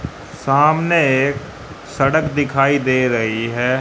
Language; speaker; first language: Hindi; native; Hindi